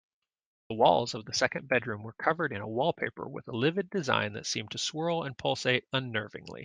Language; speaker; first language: English; native; English